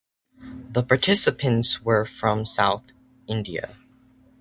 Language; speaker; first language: English; native; English